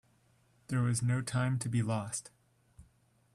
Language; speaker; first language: English; native; English